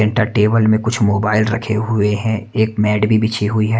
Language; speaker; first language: Hindi; native; Hindi